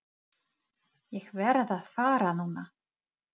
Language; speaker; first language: Icelandic; non-native, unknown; Czech